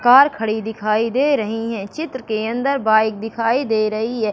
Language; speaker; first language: Hindi; native; Hindi